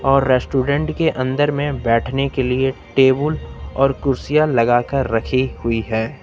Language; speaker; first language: Hindi; native; Hindi